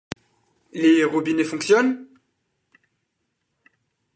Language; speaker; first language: French; non-native, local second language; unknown